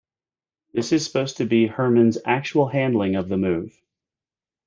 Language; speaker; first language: English; native; English